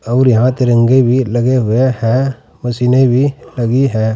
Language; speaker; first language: Hindi; native; Hindi